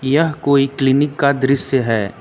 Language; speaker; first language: Hindi; native; Hindi